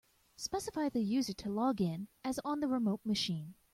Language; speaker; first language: English; native; English